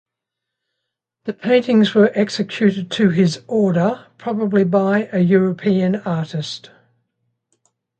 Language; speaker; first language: English; native; English